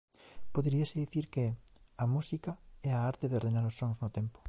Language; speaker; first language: Galician; native; Galician